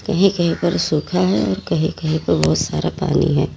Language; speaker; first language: Hindi; native; Hindi